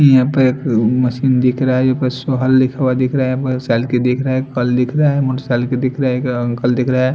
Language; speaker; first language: Hindi; non-native, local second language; Bhojpuri